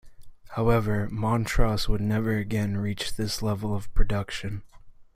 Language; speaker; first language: English; native; English